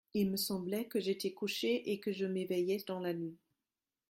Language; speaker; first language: French; non-native, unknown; German